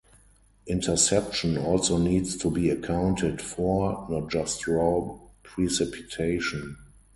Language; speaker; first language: English; non-native, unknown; German